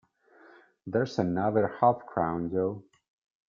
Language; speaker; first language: English; non-native, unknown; Italian